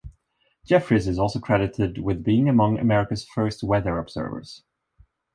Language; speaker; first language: English; non-native, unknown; Swedish